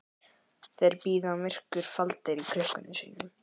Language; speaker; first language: Icelandic; native; Icelandic